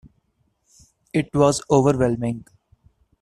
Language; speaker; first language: English; non-native, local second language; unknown